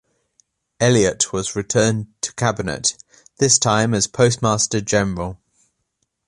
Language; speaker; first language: English; native; English